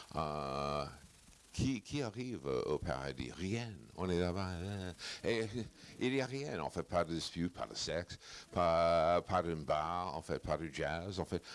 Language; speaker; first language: French; non-native, fluent; English